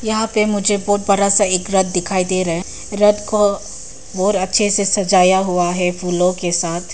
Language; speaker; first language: Hindi; non-native, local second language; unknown